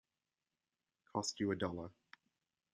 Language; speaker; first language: English; native; English